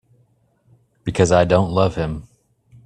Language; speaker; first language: English; native; English